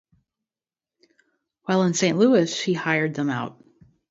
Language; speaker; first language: English; native; English